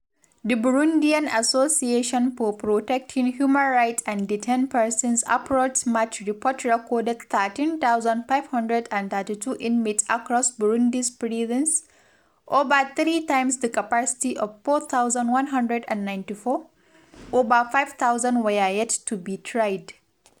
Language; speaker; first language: English; non-native, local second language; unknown